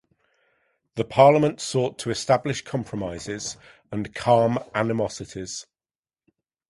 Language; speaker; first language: English; native; English